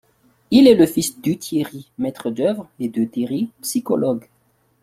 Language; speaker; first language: French; non-native, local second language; Malagasy